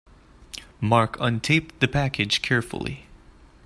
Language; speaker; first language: English; native; English